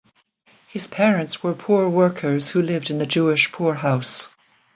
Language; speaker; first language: English; native; English